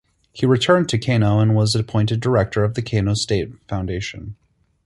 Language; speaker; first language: English; native; English